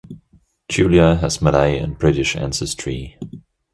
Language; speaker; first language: English; non-native, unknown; German